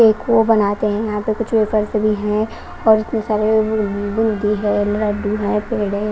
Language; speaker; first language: Hindi; non-native, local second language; Punjabi